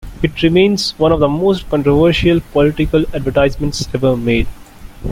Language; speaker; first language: English; non-native, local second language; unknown